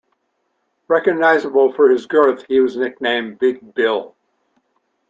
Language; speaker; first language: English; native; English